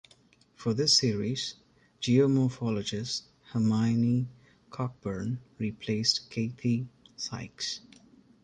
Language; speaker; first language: English; non-native, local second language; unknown